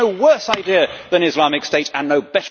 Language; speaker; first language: English; native; English